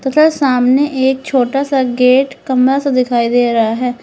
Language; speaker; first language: Hindi; native; Hindi